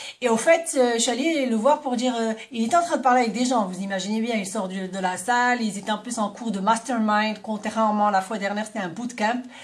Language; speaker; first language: French; non-native, local second language; Arabic